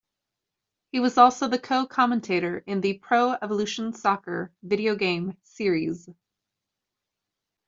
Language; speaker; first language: English; native; English